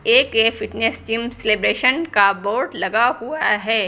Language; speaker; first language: Hindi; native; Hindi